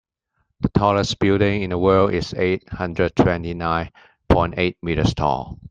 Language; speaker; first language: English; non-native, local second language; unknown